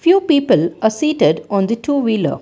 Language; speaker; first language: English; non-native, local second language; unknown